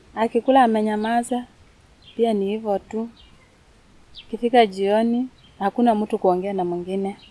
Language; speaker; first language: Swahili; non-native, local second language; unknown